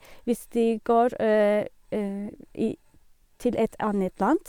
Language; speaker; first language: Norwegian; non-native, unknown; Turkish